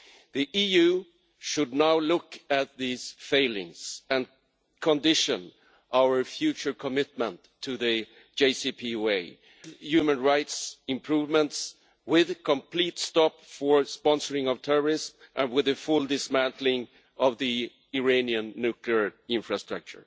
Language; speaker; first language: English; non-native, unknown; Swedish